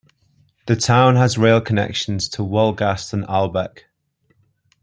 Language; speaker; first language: English; native; English